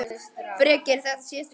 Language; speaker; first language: Icelandic; native; Icelandic